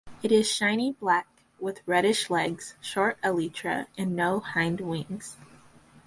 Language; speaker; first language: English; native; English